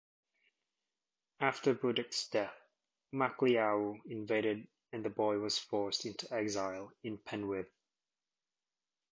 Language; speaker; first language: English; native; English